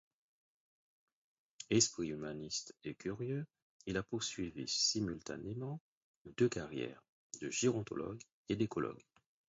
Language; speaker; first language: French; non-native, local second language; Haitian Creole